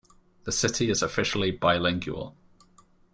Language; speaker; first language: English; native; English